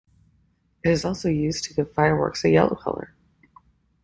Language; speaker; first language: English; native; English